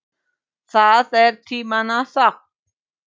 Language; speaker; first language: Icelandic; non-native, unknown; Polish